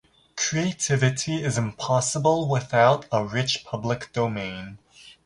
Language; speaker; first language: English; native; English